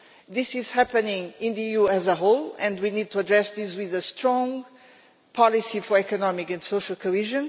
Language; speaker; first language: English; non-native, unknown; Portuguese